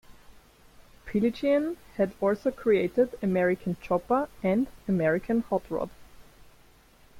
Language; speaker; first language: English; non-native, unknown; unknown